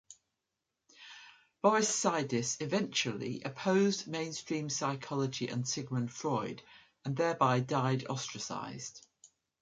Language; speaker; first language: English; native; English